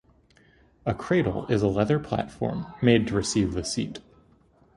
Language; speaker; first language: English; native; English